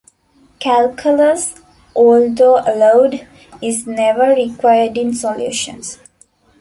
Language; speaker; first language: English; non-native, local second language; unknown